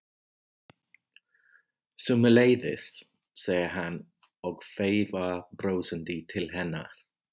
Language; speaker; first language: Icelandic; non-native, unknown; English